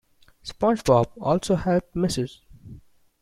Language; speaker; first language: English; non-native, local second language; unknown